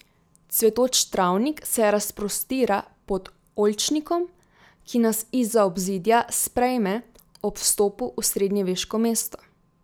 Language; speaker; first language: Slovenian; native; Slovenian